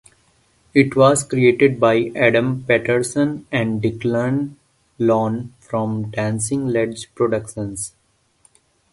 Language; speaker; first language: English; non-native, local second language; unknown